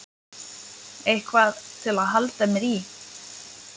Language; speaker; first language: Icelandic; non-native, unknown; Lithuanian